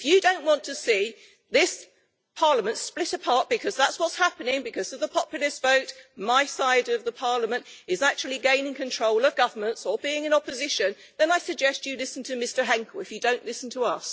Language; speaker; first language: English; native; English